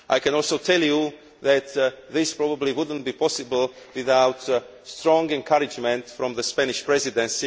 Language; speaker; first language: English; non-native, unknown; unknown